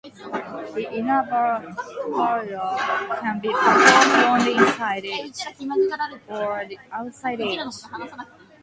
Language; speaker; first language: English; non-native, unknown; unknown